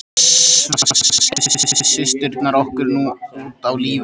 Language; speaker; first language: Icelandic; native; Icelandic